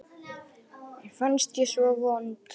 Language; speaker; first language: Icelandic; native; Icelandic